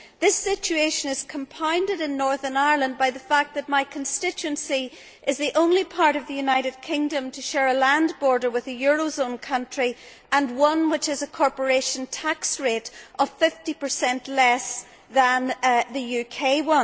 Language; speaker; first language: English; native; English